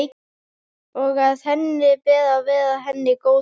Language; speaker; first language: Icelandic; native; Icelandic